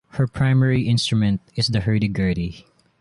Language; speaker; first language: English; non-native, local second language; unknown